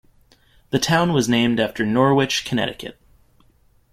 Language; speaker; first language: English; native; English